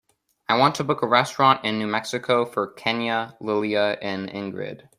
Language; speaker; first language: English; native; English